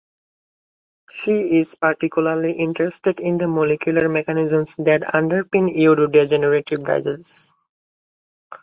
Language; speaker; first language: English; non-native, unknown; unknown